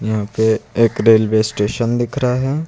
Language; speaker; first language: Hindi; native; Hindi